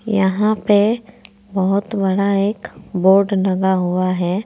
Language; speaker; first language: Hindi; native; Hindi